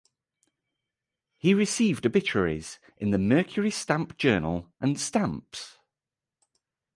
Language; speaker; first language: English; native; English